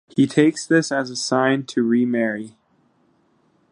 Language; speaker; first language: English; native; English